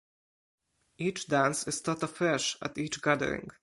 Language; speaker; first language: English; non-native, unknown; Polish